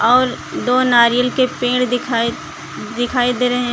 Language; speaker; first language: Hindi; native; Hindi